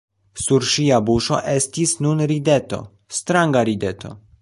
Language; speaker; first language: Esperanto; non-native, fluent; Polish